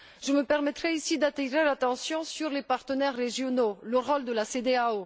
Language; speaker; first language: French; non-native, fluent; Bulgarian